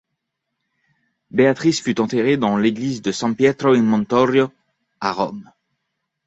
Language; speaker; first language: French; native; French